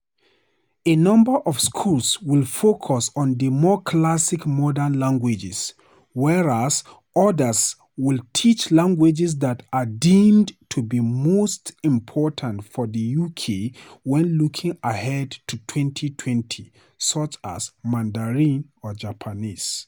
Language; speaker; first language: English; non-native, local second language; Hausa